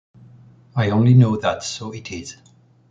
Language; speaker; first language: English; non-native, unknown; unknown